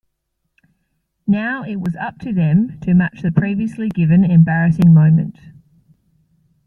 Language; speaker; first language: English; native; English